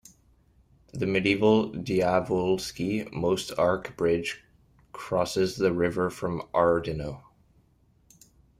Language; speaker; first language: English; native; English